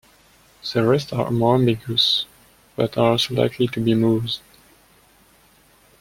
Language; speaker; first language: English; non-native, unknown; French